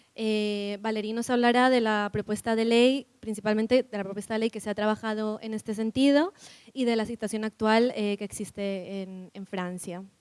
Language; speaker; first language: Spanish; native; Spanish